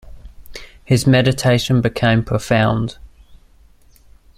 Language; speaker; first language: English; native; English